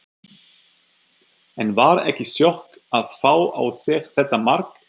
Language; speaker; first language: Icelandic; non-native, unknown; German